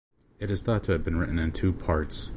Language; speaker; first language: English; native; English